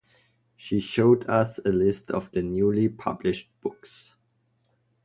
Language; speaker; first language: English; non-native, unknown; German